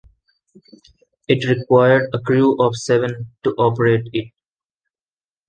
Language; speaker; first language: English; non-native, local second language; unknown